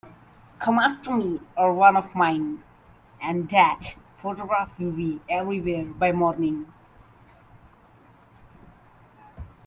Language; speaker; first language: English; non-native, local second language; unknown